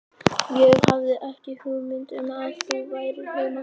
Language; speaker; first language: Icelandic; native; Icelandic